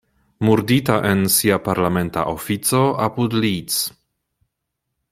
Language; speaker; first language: Esperanto; non-native, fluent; Polish